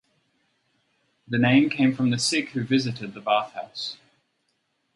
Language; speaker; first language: English; native; English